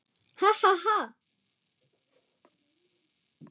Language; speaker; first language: Icelandic; non-native, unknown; German